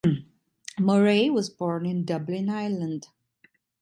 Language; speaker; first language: English; non-native, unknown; Italian